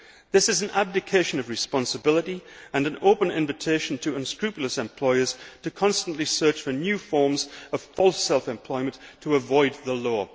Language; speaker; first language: English; native; English